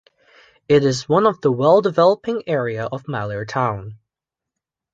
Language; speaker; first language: English; non-native, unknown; Chinese